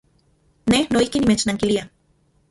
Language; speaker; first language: Central Puebla Nahuatl; non-native, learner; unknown